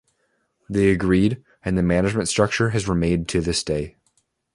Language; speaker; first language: English; native; English